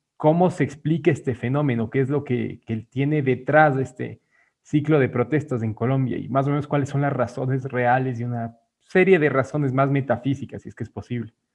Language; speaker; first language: Spanish; native; Spanish